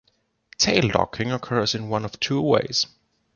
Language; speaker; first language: English; non-native, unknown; German